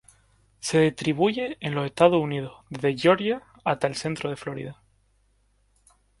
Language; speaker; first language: Spanish; native; Spanish